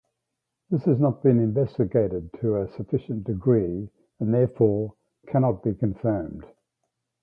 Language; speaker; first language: English; native; English